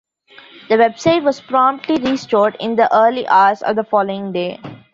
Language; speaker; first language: English; non-native, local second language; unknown